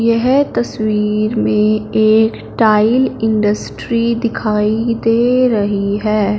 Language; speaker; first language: Hindi; non-native, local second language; Punjabi